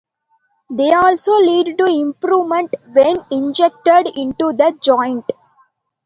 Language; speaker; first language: English; non-native, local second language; Tamil